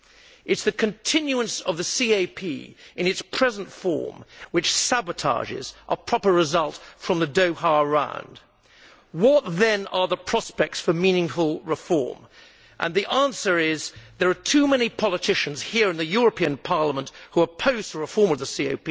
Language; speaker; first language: English; native; English